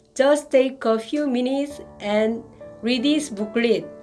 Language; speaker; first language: English; non-native, learner; Korean